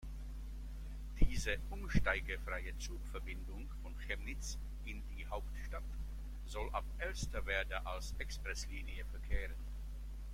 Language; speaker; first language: German; non-native, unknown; Czech